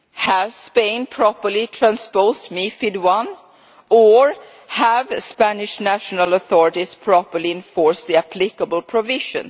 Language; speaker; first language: English; non-native, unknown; Swedish